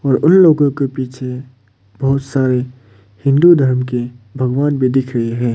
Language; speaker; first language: Hindi; non-native, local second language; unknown